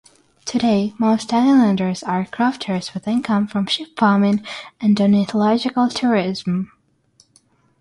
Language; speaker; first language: English; non-native, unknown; Russian